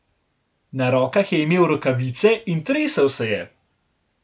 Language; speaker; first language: Slovenian; native; Slovenian